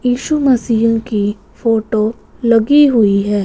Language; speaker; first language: Hindi; non-native, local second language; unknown